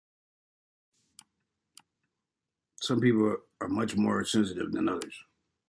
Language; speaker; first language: English; native; English